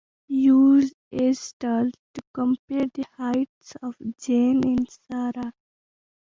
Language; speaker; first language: English; non-native, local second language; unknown